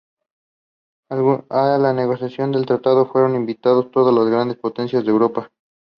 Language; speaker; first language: English; non-native, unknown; Spanish